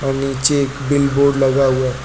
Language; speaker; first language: Hindi; native; Hindi